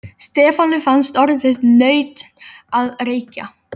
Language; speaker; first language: Icelandic; native; Icelandic